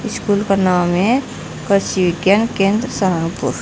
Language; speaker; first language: Hindi; native; Hindi